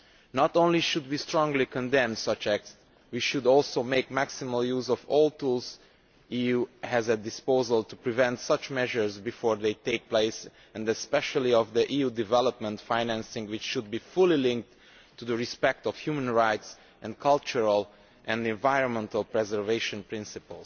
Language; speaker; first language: English; non-native, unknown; Romanian